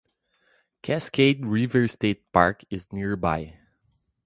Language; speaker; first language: English; non-native, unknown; Portuguese